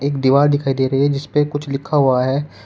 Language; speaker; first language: Hindi; native; Hindi